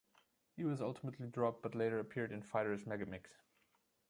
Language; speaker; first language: English; non-native, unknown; German